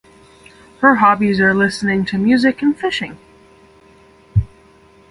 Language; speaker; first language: English; native; English